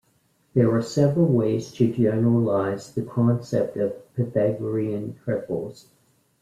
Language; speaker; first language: English; native; English